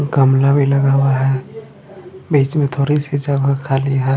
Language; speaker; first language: Hindi; non-native, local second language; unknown